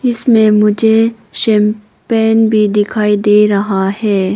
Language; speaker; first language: Hindi; non-native, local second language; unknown